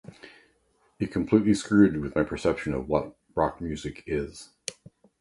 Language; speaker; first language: English; native; English